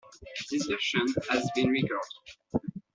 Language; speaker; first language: English; non-native, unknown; French